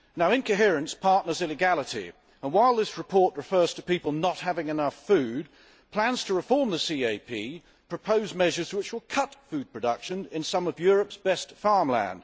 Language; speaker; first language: English; native; English